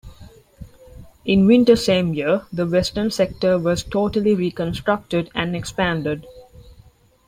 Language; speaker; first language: English; non-native, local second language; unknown